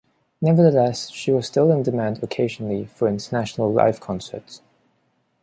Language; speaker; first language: English; non-native, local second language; Cantonese